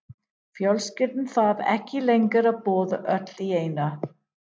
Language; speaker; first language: Icelandic; non-native, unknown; English